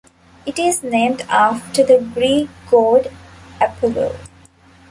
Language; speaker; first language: English; non-native, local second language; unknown